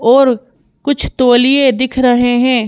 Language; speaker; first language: Hindi; native; Hindi